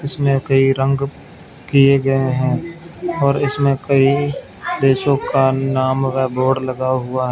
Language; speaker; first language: Hindi; non-native, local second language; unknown